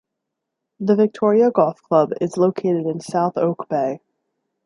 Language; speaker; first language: English; native; English